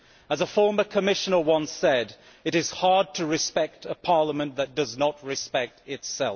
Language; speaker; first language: English; native; English